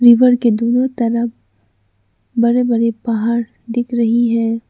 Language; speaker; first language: Hindi; non-native, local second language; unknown